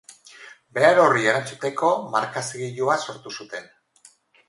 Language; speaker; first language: Basque; non-native, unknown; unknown